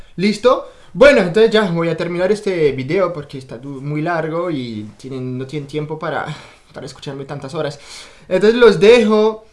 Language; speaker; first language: Spanish; non-native, fluent; French